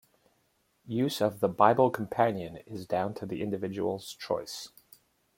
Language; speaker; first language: English; native; English